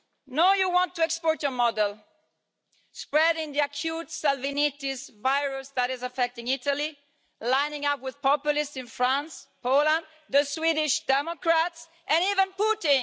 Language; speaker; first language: English; non-native, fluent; Italian